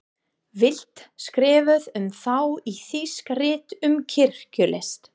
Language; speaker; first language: Icelandic; non-native, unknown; English